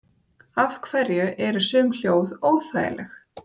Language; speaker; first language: Icelandic; native; Icelandic